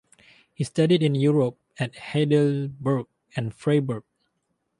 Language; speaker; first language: English; non-native, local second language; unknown